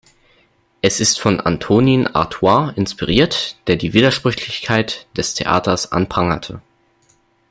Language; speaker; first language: German; native; German